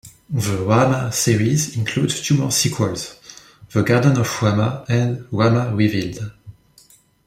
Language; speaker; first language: English; non-native, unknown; French